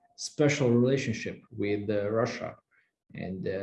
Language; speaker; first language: English; non-native, fluent; Russian